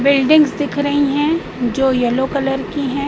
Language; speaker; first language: Hindi; native; Hindi